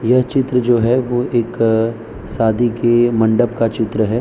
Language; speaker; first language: Hindi; non-native, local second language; Gujarati